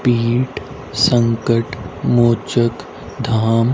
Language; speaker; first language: Hindi; native; Hindi